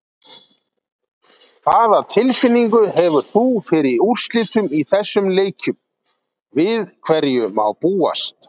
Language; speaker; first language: Icelandic; native; Icelandic